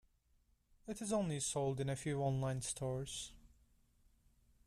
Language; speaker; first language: English; non-native, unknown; Turkish